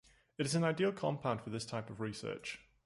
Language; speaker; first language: English; native; English